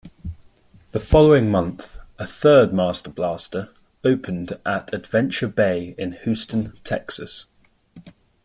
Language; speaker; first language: English; native; English